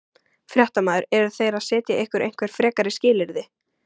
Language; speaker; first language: Icelandic; native; Icelandic